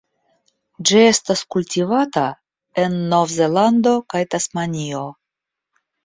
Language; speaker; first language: Esperanto; non-native, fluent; Russian